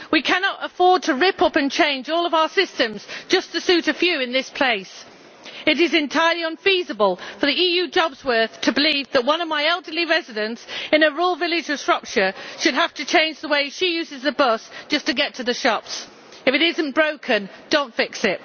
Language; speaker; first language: English; native; English